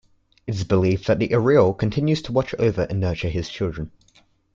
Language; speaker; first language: English; native; English